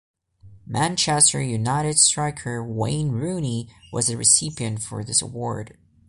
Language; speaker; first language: English; non-native, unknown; Portuguese